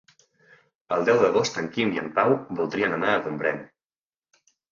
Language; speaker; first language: Catalan; native; Catalan